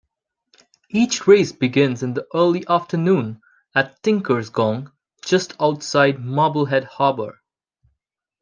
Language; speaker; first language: English; native; English